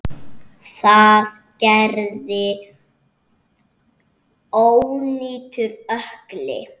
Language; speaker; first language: Icelandic; native; Icelandic